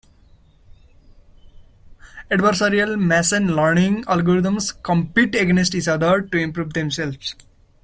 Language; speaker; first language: English; non-native, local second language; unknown